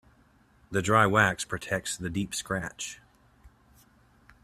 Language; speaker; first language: English; native; English